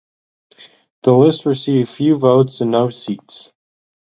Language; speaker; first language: English; native; English